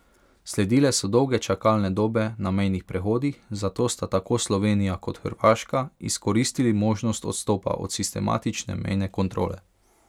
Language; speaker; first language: Slovenian; non-native, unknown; Hungarian